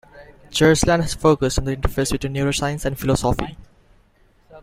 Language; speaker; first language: English; non-native, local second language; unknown